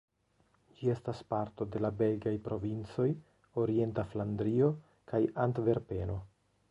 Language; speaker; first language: Esperanto; non-native, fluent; Italian